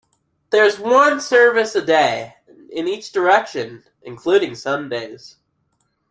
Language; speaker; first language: English; native; English